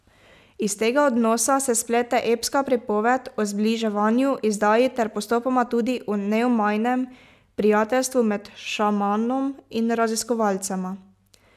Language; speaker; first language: Slovenian; native; Slovenian